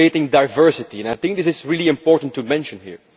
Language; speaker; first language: English; non-native, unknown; Dutch